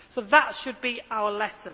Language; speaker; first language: English; native; English